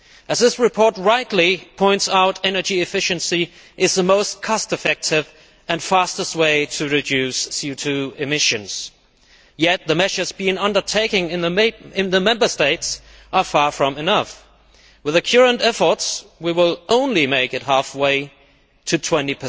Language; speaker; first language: English; non-native, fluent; Danish